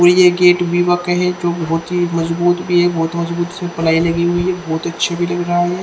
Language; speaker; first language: Hindi; native; Hindi